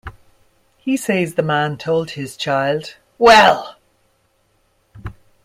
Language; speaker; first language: English; native; English